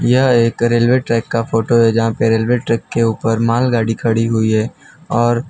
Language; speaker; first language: Hindi; non-native, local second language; Gujarati